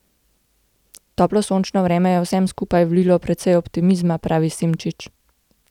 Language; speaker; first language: Slovenian; native; Slovenian